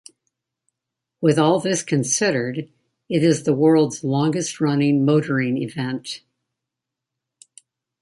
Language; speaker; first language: English; native; English